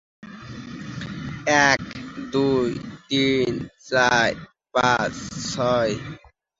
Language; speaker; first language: English; native; English